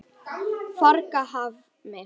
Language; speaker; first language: Icelandic; native; Icelandic